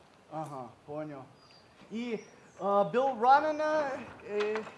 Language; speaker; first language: Russian; non-native, learner; English